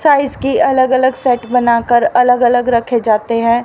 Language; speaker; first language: Hindi; native; Hindi